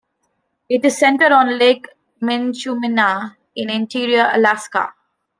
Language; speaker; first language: English; non-native, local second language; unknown